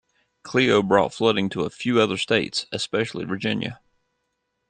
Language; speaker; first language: English; native; English